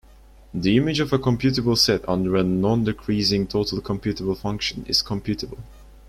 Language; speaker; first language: English; non-native, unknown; Turkish